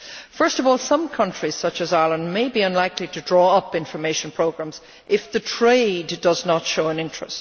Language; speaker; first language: English; native; English